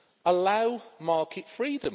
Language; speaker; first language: English; native; English